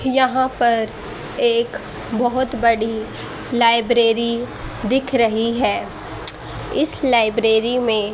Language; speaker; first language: Hindi; native; Hindi